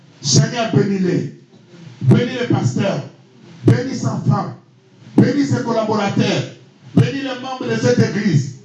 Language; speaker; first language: French; non-native, local second language; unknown